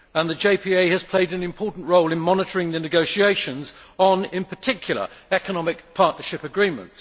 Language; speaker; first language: English; native; English